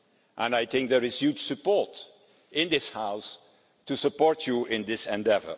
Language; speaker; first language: English; non-native, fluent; Dutch